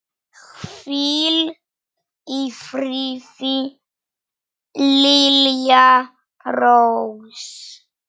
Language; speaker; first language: Icelandic; non-native, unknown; Polish